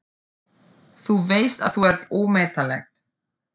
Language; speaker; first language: Icelandic; non-native, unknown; German